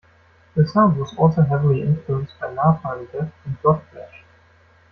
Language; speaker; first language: English; non-native, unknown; German